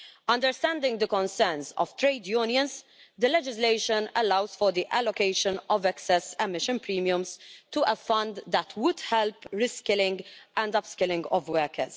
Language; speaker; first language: English; non-native, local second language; Maltese